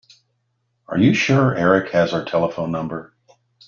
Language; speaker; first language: English; native; English